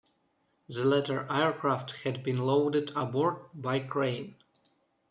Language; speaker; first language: English; non-native, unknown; Russian